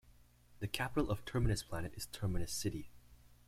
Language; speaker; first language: English; native; English